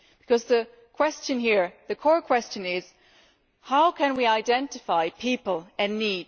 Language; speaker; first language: English; non-native, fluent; German